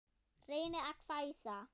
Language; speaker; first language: Icelandic; non-native, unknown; German